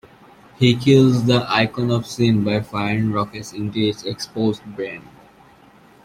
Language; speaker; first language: English; native; English